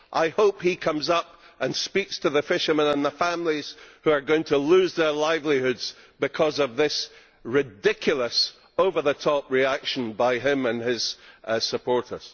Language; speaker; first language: English; native; English